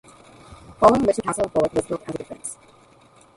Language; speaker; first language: English; native; English